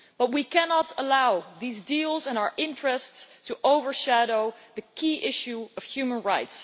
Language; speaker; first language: English; non-native, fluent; Dutch